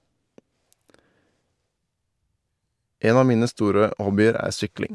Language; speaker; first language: Norwegian; native; Norwegian